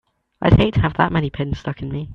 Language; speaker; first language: English; native; English